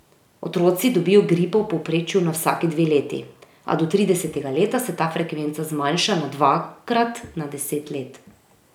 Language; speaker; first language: Slovenian; native; Slovenian